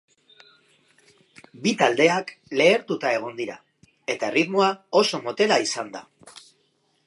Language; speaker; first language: Basque; non-native, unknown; Spanish